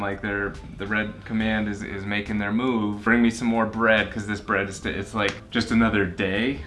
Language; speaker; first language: English; native; English